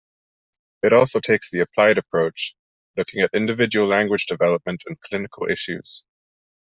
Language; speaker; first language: English; non-native, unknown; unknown